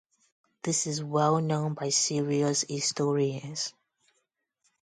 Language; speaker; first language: English; non-native, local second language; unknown